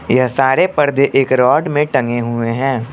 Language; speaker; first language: Hindi; non-native, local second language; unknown